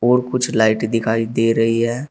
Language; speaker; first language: Hindi; native; Hindi